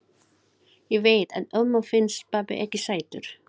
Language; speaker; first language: Icelandic; non-native, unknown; Filipino